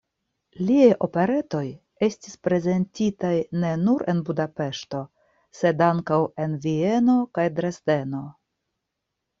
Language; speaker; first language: Esperanto; non-native, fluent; Russian